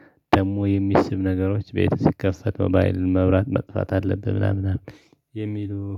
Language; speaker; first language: Amharic; non-native, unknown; Tigrinya